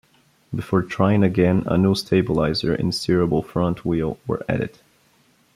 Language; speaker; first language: English; non-native, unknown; Bulgarian